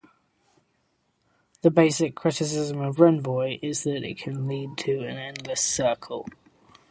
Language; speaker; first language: English; native; English